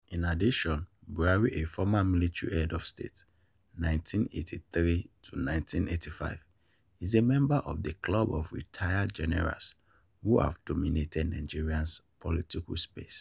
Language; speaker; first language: English; non-native, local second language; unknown